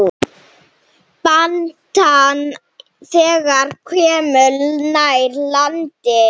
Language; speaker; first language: Icelandic; non-native, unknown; Slovenian